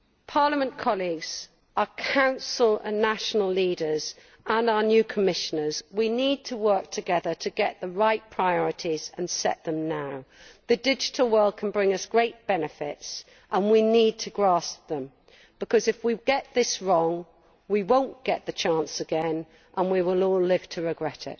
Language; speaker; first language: English; native; English